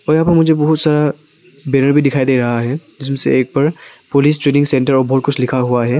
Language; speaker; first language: Hindi; non-native, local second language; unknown